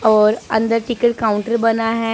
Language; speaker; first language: Hindi; non-native, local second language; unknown